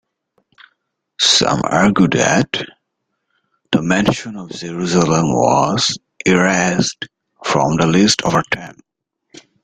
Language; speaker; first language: English; native; English